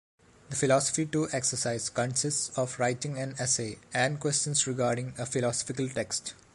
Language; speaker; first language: English; non-native, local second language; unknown